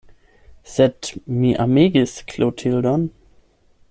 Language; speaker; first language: Esperanto; non-native, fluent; German